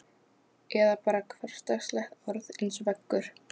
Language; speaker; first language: Icelandic; non-native, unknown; Polish